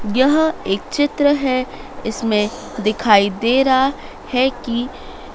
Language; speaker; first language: Hindi; native; Hindi